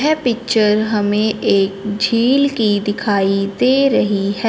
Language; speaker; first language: Hindi; non-native, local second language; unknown